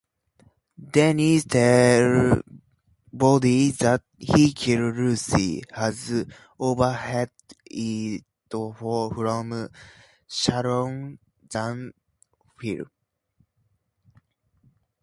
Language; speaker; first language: English; native; English